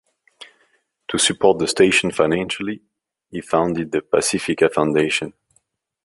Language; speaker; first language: English; non-native, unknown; French